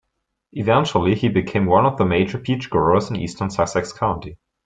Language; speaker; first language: English; non-native, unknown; German